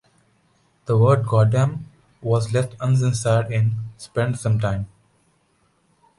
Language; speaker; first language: English; non-native, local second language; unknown